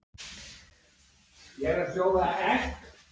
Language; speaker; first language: Icelandic; non-native, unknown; Polish